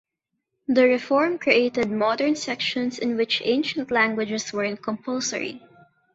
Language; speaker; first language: English; non-native, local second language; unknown